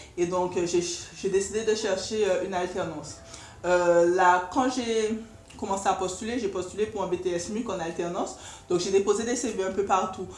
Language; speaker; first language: French; native; French